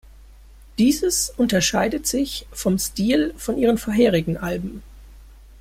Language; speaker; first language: German; native; German